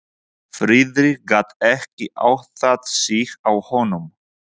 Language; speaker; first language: Icelandic; non-native, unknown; Polish